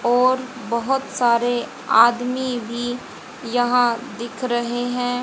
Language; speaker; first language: Hindi; native; Hindi